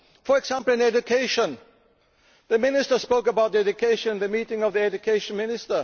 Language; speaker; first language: English; non-native, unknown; German